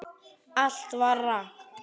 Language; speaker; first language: Icelandic; native; Icelandic